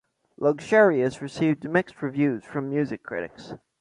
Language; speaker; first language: English; native; English